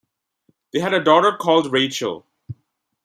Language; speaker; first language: English; non-native, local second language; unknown